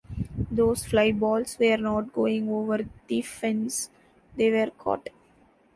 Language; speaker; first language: English; non-native, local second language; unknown